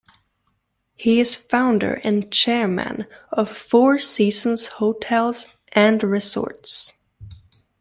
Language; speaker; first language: English; native; English